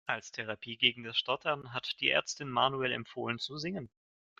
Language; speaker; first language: German; non-native, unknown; Russian